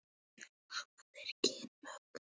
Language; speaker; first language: Icelandic; native; Icelandic